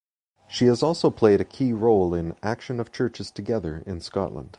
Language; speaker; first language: English; native; English